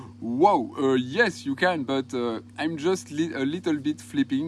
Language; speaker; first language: English; non-native, learner; French